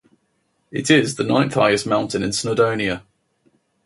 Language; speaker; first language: English; native; English